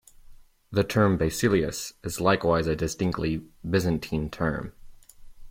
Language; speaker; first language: English; native; English